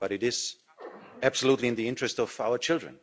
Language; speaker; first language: English; non-native, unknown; German